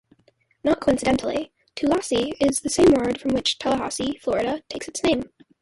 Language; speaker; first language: English; native; English